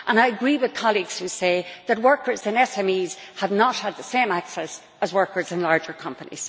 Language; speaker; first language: English; native; English